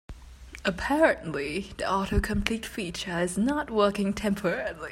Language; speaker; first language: English; non-native, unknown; Chinese